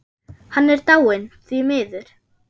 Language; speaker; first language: Icelandic; non-native, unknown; German